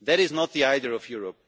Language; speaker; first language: English; non-native, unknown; German